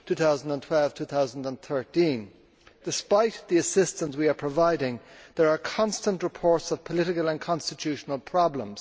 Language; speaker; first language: English; native; English